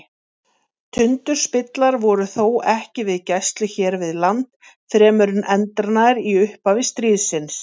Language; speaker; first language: Icelandic; native; Icelandic